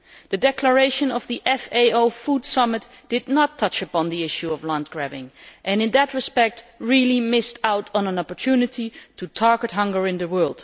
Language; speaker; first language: English; non-native, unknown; Dutch